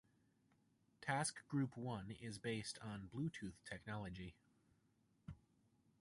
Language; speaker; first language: English; native; English